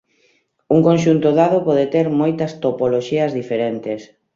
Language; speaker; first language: Galician; native; Galician